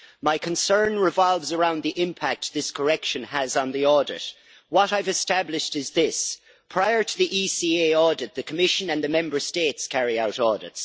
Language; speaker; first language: English; native; English